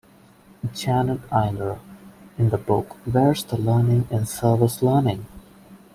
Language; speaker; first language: English; non-native, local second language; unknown